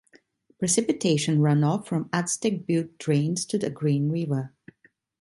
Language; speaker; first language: English; non-native, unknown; Italian